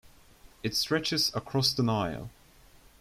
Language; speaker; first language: English; non-native, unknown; Turkish